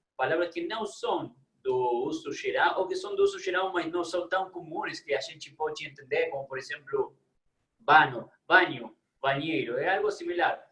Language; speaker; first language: Portuguese; non-native, fluent; Spanish